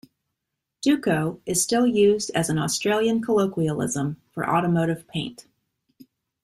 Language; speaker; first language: English; native; English